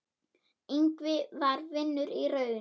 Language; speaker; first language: Icelandic; non-native, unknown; German